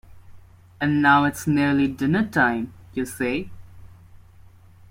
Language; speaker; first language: English; non-native, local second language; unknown